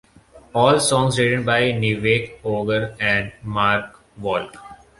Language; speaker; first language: English; non-native, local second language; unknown